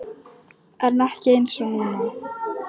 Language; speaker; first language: Icelandic; non-native, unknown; Polish